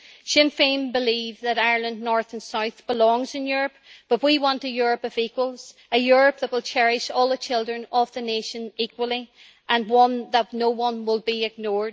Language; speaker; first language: English; native; English